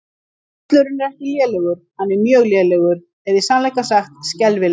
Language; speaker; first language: Icelandic; native; Icelandic